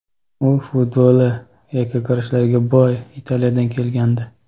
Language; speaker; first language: Uzbek; non-native, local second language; Kazakh